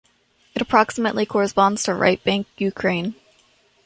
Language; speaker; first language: English; native; English